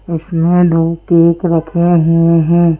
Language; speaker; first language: Hindi; native; Hindi